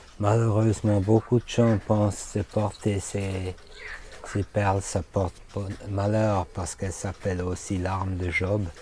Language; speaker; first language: French; non-native, fluent; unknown